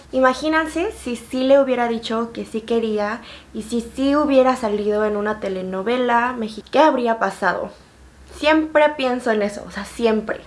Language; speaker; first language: Spanish; early bilingual, other home language; Korean